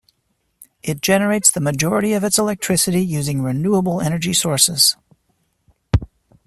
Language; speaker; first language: English; native; English